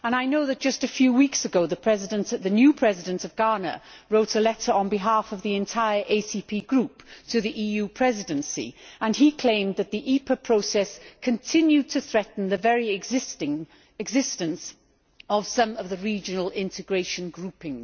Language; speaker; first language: English; native; English